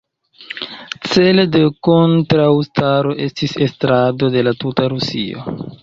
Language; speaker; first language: Esperanto; non-native, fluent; Chinese